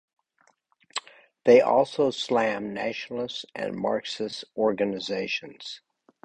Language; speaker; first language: English; native; English